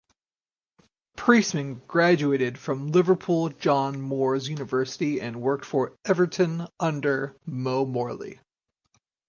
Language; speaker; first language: English; native; English